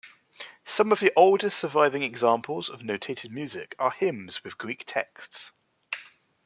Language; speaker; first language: English; native; English